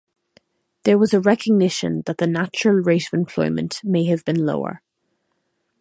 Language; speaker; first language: English; native; English